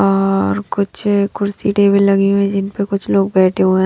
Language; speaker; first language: Hindi; native; Hindi